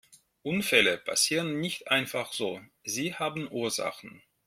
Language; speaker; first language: German; non-native, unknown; Russian